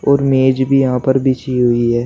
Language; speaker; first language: Hindi; native; Hindi